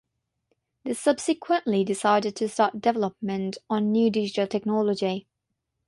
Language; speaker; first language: English; non-native, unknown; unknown